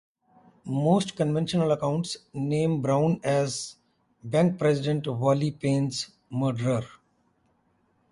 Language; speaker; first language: English; non-native, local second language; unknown